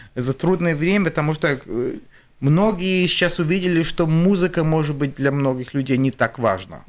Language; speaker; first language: Russian; early bilingual, other home language; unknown